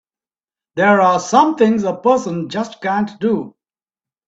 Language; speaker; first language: English; non-native, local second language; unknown